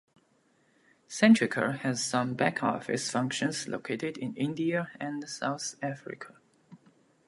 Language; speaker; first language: English; non-native, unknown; Chinese